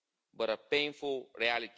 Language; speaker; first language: English; non-native, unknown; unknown